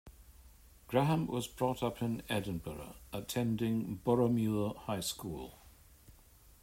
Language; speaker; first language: English; native; English